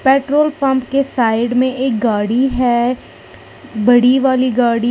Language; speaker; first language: Hindi; native; Hindi